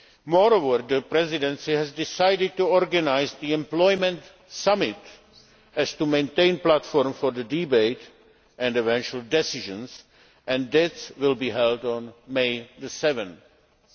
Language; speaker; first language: English; non-native, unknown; Czech